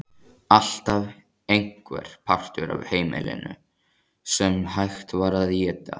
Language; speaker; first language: Icelandic; native; Icelandic